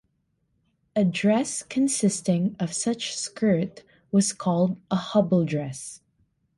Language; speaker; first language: English; non-native, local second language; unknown